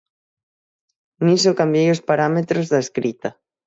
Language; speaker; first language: Galician; native; Galician